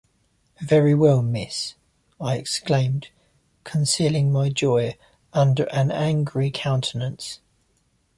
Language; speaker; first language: English; native; English